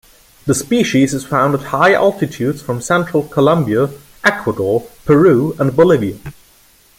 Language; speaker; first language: English; non-native, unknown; German